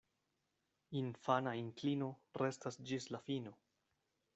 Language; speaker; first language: Esperanto; non-native, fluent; Spanish